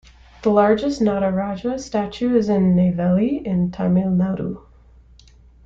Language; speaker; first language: English; native; English